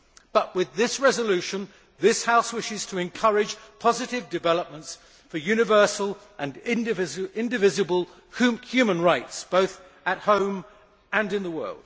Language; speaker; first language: English; native; English